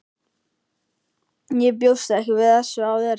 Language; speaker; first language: Icelandic; native; Icelandic